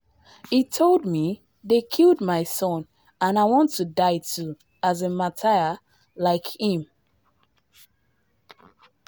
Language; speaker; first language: English; non-native, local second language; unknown